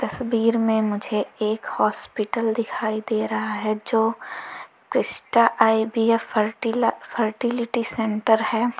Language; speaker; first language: Hindi; native; Hindi